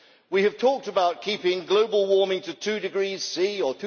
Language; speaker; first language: English; native; English